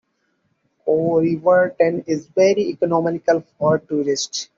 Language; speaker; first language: English; non-native, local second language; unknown